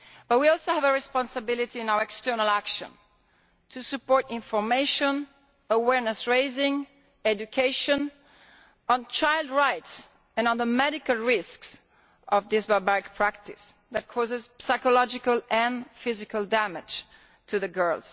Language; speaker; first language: English; non-native, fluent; Italian